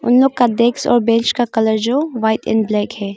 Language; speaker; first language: Hindi; non-native, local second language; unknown